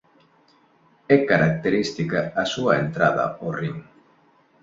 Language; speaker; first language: Galician; non-native, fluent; Spanish